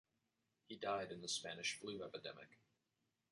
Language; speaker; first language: English; native; English